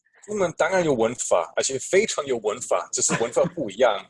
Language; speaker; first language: Chinese; non-native, fluent; German